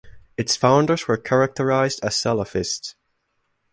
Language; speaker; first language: English; non-native, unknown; German